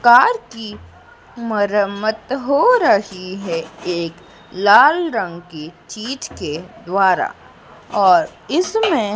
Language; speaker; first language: Hindi; native; Hindi